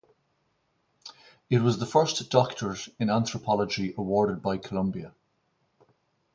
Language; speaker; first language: English; native; English